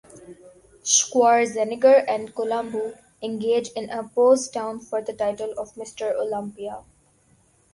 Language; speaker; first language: English; non-native, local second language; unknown